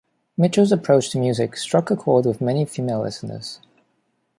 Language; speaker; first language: English; non-native, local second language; Cantonese